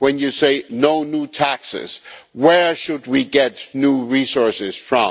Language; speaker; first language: English; non-native, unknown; German